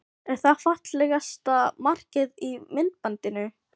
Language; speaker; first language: Icelandic; non-native, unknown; Filipino